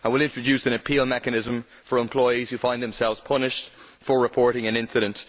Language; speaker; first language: English; native; English